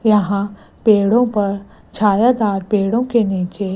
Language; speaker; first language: Hindi; non-native, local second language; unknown